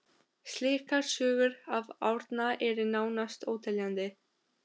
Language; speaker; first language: Icelandic; non-native, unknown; Albanian